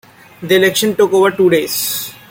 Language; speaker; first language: English; non-native, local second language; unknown